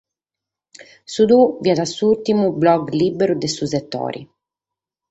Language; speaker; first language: Sardinian; native; Sardinian